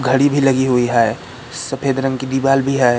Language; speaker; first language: Hindi; native; Hindi